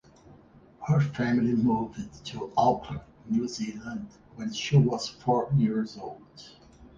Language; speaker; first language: English; non-native, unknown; Portuguese